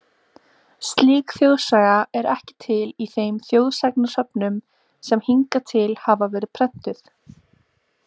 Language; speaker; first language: Icelandic; native; Icelandic